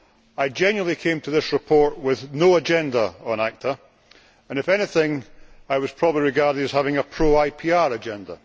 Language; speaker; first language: English; native; English